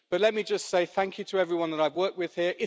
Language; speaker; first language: English; native; English